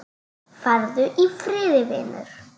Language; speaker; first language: Icelandic; native; Icelandic